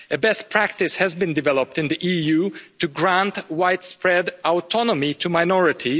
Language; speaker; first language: English; non-native, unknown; Hungarian